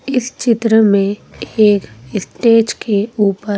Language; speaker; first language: Hindi; native; Hindi